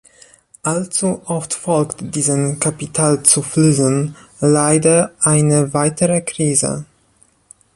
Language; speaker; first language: German; non-native, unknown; Polish